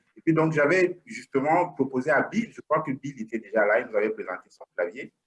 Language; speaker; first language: French; non-native, local second language; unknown